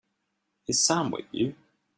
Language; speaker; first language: English; native; English